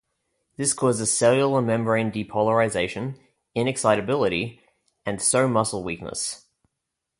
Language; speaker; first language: English; native; English